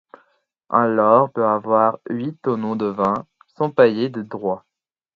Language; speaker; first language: French; non-native, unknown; English